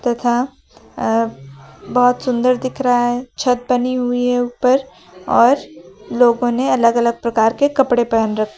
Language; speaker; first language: Hindi; native; Hindi